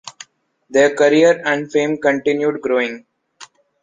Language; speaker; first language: English; non-native, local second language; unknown